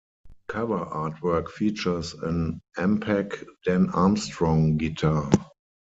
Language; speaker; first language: English; non-native, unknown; German